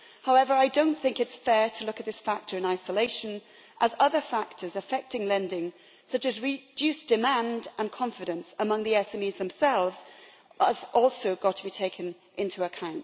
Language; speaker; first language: English; native; English